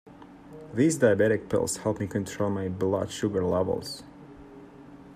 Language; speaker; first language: English; native; English